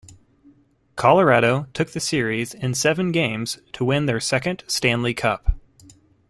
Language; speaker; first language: English; native; English